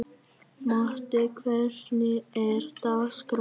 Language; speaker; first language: Icelandic; non-native, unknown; Vietnamese